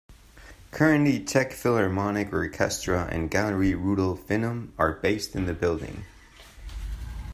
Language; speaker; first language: English; non-native, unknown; Spanish